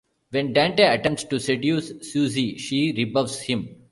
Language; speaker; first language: English; non-native, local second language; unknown